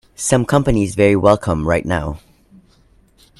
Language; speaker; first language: English; non-native, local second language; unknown